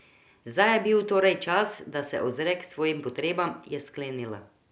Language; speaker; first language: Slovenian; non-native, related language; Croatian